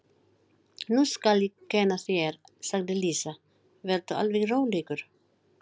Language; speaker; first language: Icelandic; non-native, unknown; Filipino